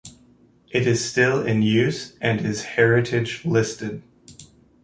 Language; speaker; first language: English; native; English